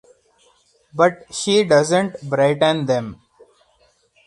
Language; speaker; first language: English; non-native, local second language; Hindi